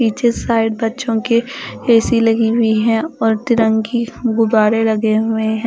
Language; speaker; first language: Hindi; non-native, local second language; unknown